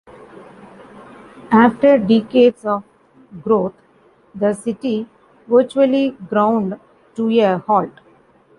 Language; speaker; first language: English; non-native, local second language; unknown